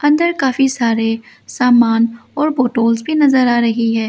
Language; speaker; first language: Hindi; early bilingual, other home language; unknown